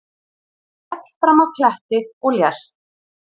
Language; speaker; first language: Icelandic; native; Icelandic